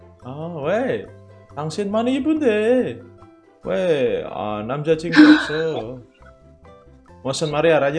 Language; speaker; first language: Korean; non-native, learner; Indonesian